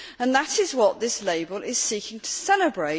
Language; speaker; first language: English; native; English